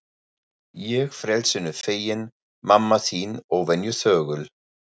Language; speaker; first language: Icelandic; non-native, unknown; German